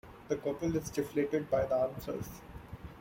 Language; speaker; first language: English; non-native, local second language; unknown